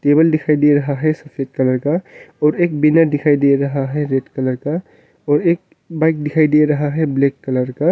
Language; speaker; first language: Hindi; non-native, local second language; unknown